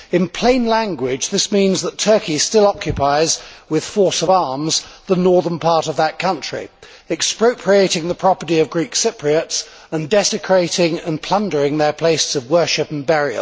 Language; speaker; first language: English; native; English